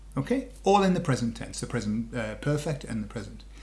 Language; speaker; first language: English; native; English